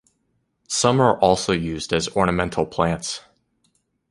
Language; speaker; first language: English; native; English